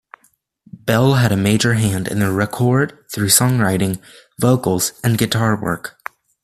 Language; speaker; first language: English; native; English